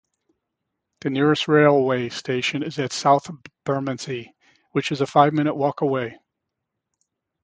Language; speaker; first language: English; native; English